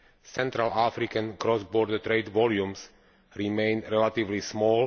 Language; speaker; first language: English; non-native, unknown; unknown